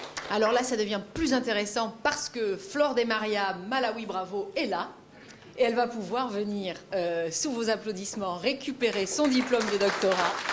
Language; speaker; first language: French; early bilingual, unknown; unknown